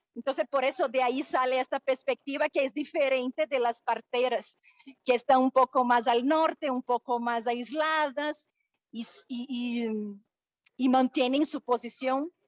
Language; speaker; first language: Spanish; non-native, related language; Portuguese